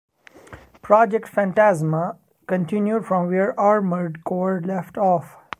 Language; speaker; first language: English; non-native, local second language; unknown